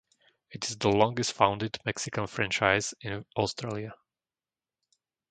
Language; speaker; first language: English; non-native, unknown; Slovak